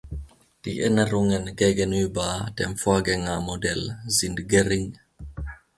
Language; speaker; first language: German; non-native, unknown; Finnish